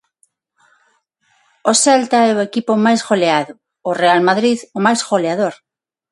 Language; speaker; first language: Galician; non-native, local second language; Spanish